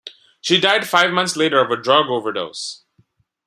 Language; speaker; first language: English; non-native, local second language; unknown